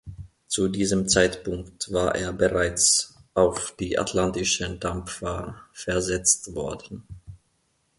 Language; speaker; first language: German; non-native, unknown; Finnish